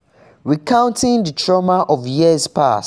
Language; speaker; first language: English; non-native, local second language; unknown